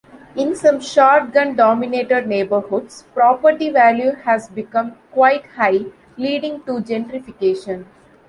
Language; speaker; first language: English; non-native, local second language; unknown